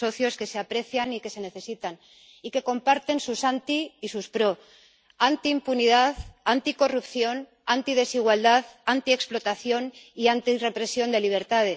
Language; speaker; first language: Spanish; native; Spanish